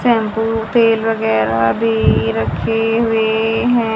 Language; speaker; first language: Hindi; native; Hindi